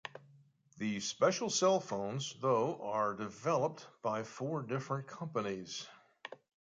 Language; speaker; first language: English; native; English